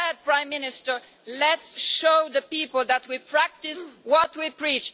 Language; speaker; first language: English; non-native, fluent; Italian